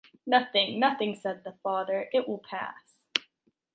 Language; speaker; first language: English; native; English